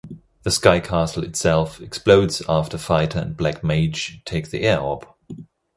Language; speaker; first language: English; non-native, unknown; German